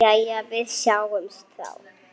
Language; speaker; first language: Icelandic; native; Icelandic